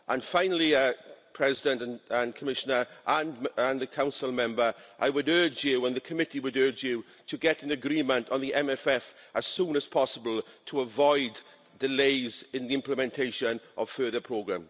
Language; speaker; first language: English; native; English